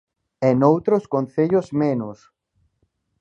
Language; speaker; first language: Galician; native; Galician